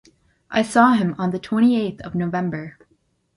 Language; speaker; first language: English; native; English